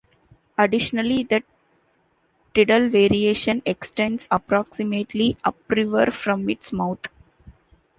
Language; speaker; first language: English; non-native, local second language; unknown